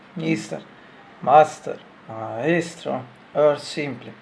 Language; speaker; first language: English; non-native, learner; Italian